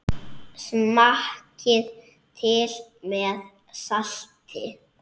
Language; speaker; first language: Icelandic; native; Icelandic